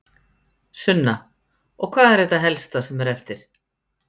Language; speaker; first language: Icelandic; native; Icelandic